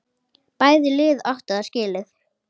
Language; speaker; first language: Icelandic; native; Icelandic